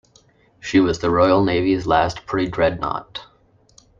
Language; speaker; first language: English; native; English